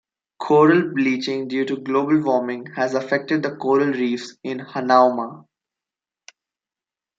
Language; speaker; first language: English; non-native, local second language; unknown